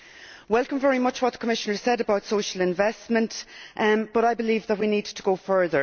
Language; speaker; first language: English; native; English